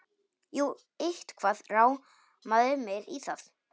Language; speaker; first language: Icelandic; non-native, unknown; Polish